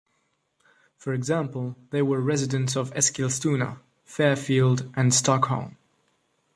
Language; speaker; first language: English; non-native, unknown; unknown